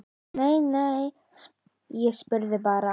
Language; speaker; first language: Icelandic; native; Icelandic